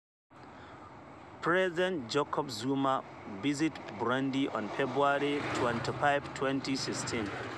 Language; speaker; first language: English; non-native, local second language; Hausa